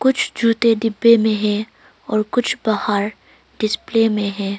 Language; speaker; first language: Hindi; early bilingual, other home language; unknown